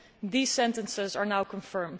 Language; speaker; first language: English; non-native, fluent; Dutch